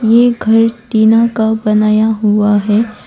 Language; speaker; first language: Hindi; non-native, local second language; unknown